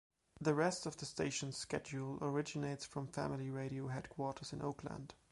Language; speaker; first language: English; non-native, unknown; German